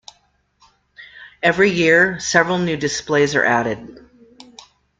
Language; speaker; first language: English; native; English